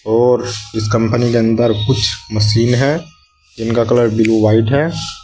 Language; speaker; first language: Hindi; native; Hindi